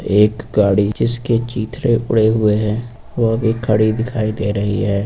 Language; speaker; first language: Hindi; native; Hindi